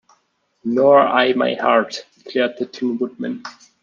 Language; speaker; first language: English; non-native, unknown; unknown